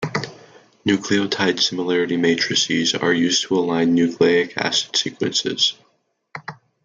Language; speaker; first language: English; native; English